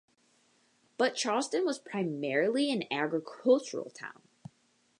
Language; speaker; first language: English; native; English